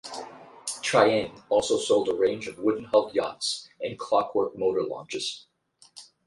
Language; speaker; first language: English; native; English